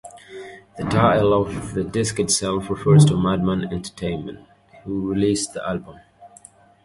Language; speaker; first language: English; native; English